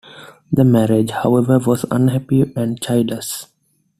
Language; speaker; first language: English; non-native, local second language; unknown